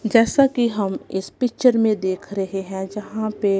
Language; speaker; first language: Hindi; non-native, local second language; Punjabi